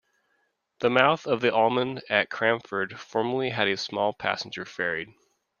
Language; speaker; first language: English; native; English